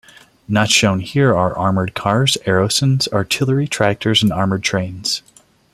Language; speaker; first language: English; non-native, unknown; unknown